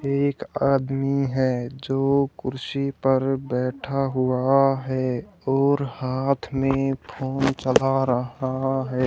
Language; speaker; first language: Hindi; native; Hindi